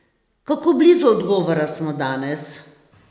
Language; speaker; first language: Slovenian; native; Slovenian